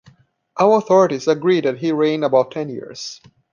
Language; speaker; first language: English; non-native, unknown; Portuguese